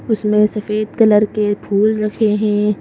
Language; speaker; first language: Hindi; native; Hindi